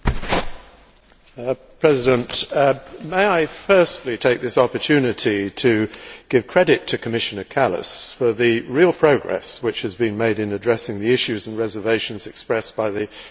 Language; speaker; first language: English; native; English